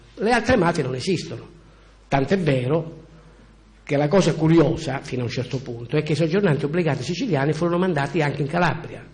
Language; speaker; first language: Italian; native; Italian